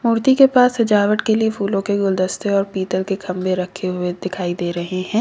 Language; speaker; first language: Hindi; native; Hindi